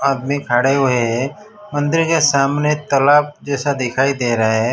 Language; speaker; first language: Hindi; non-native, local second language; Gujarati